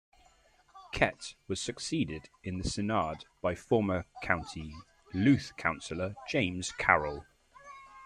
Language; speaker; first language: English; native; English